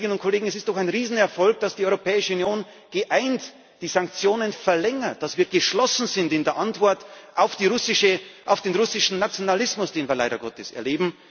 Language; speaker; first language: German; native; German